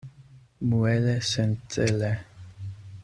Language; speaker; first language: Esperanto; non-native, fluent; English